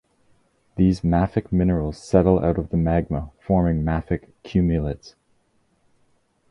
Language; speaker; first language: English; native; English